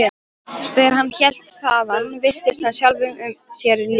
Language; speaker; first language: Icelandic; non-native, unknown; Polish